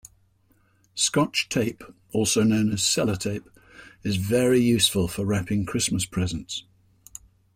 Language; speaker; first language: English; native; English